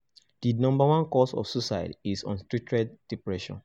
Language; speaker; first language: English; non-native, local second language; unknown